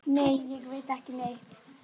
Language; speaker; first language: Icelandic; non-native, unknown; Polish